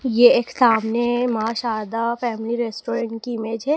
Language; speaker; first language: Hindi; native; Hindi